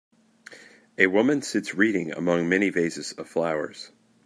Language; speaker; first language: English; native; English